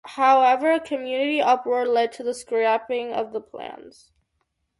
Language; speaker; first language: English; native; English